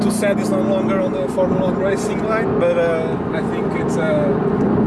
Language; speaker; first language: English; non-native, learner; Portuguese